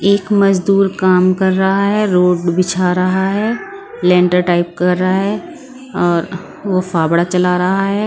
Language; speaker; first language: Hindi; non-native, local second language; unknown